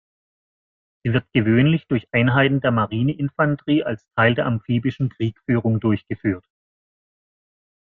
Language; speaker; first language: German; native; German